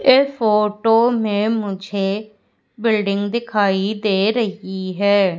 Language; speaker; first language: Hindi; native; Hindi